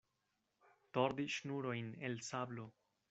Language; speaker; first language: Esperanto; non-native, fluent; Spanish